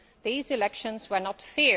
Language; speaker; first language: English; non-native, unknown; Estonian